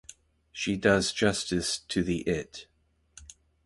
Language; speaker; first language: English; native; English